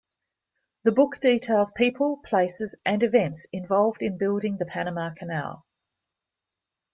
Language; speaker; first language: English; native; English